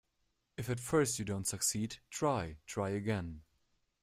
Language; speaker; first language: English; non-native, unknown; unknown